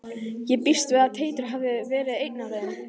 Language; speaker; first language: Icelandic; native; Icelandic